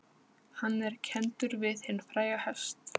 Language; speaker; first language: Icelandic; non-native, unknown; Polish